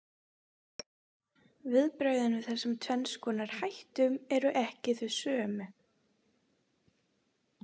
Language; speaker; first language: Icelandic; native; Icelandic